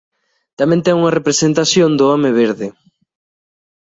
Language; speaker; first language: Galician; native; Galician